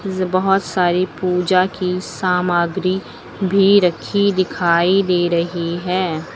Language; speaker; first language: Hindi; native; Hindi